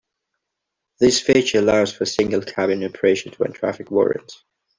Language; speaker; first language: English; non-native, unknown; Catalan